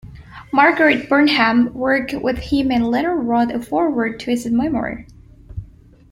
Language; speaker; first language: English; non-native, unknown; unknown